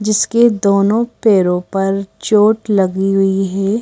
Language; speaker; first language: Hindi; native; Hindi